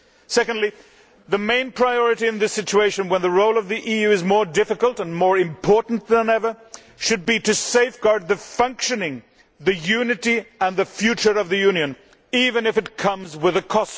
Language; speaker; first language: English; non-native, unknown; Swedish